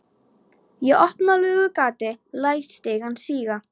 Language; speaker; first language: Icelandic; non-native, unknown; Polish